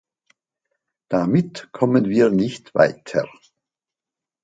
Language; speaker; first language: German; native; German